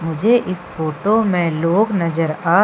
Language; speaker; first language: Hindi; native; Hindi